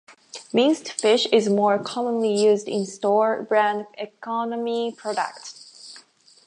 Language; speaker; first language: English; non-native, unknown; Japanese